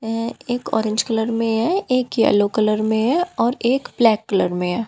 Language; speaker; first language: Hindi; native; Hindi